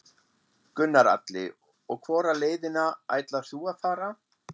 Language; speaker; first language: Icelandic; non-native, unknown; German